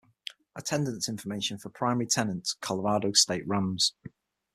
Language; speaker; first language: English; native; English